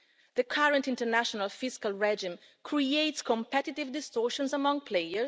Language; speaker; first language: English; non-native, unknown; Italian